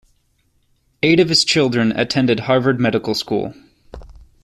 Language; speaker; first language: English; native; English